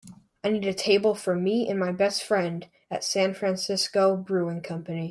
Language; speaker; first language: English; native; English